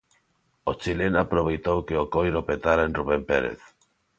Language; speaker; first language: Galician; non-native, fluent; Spanish